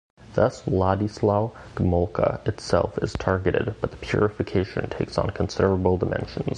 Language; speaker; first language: English; native; English